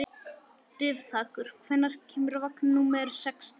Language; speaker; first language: Icelandic; native; Icelandic